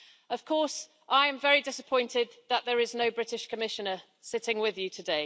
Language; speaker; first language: English; native; English